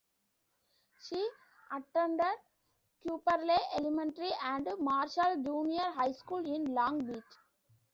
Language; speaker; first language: English; non-native, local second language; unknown